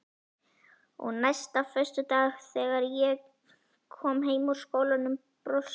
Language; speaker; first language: Icelandic; native; Icelandic